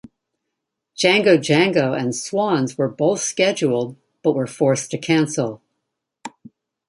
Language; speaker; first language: English; native; English